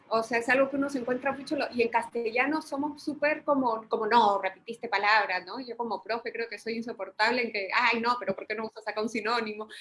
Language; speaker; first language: Spanish; native; Spanish